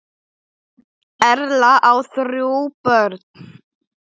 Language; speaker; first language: Icelandic; non-native, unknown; Polish